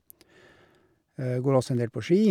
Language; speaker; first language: Norwegian; native; Norwegian